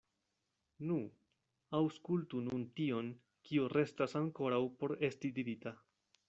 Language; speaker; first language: Esperanto; non-native, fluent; Spanish